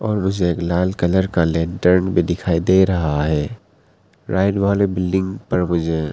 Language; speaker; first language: Hindi; non-native, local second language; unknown